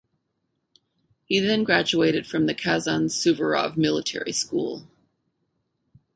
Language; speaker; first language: English; native; English